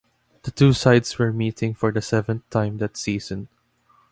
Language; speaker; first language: English; non-native, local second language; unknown